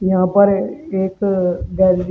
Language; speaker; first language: Hindi; native; Hindi